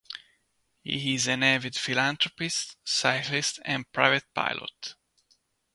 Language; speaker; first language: English; non-native, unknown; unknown